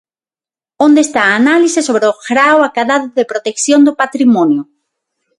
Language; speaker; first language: Galician; non-native, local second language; Spanish